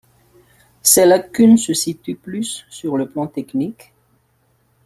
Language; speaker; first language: French; non-native, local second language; Malagasy